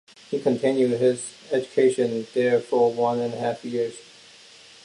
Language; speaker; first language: English; non-native, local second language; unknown